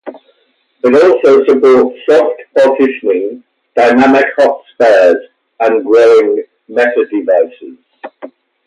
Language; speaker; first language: English; native; English